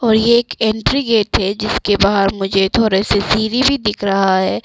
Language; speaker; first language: Hindi; early bilingual, other home language; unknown